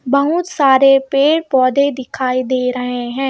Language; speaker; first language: Hindi; native; Hindi